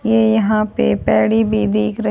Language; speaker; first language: Hindi; native; Hindi